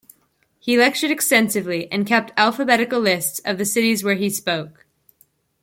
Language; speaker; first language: English; native; English